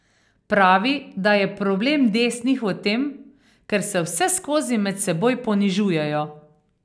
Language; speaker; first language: Slovenian; native; Slovenian